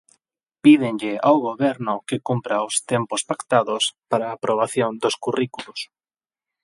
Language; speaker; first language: Galician; non-native, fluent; Spanish